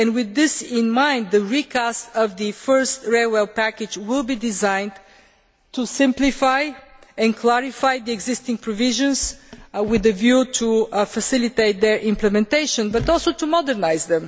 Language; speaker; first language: English; non-native, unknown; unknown